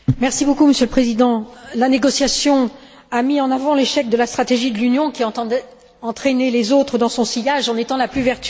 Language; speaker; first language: French; native; French